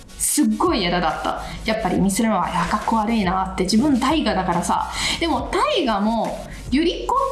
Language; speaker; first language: Japanese; non-native, fluent; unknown